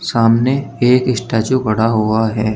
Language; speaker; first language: Hindi; native; Hindi